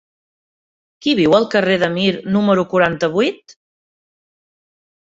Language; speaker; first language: Catalan; native; Catalan